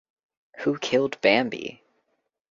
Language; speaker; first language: English; native; English